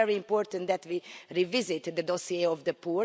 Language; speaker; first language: English; non-native, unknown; Hungarian